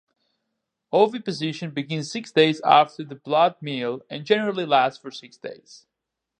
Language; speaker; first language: English; non-native, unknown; Catalan